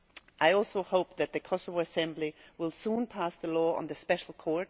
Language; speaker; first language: English; non-native, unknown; German